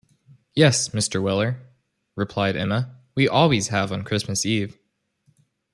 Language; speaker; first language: English; native; English